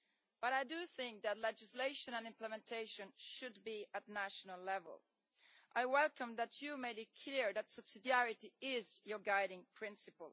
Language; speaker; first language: English; non-native, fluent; Italian